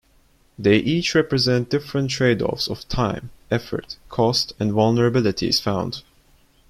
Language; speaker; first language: English; non-native, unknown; Turkish